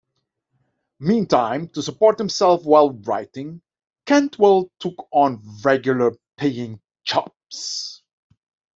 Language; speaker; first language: English; non-native, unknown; Dutch